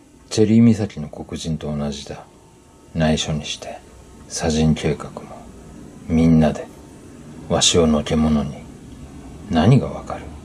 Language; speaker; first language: Japanese; native; Japanese